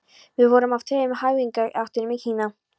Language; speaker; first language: Icelandic; non-native, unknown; Polish